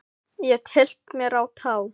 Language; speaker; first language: Icelandic; non-native, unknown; Filipino